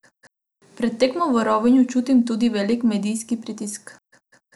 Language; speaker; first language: Slovenian; non-native, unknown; Macedonian